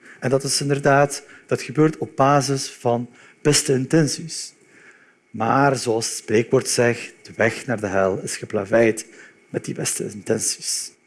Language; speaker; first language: Dutch; native; Dutch